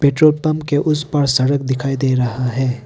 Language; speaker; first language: Hindi; non-native, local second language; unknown